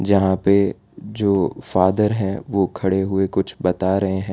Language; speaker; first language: Hindi; non-native, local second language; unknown